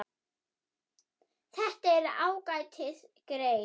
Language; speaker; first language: Icelandic; non-native, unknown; German